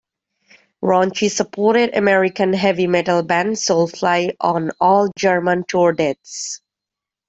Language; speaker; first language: English; native; English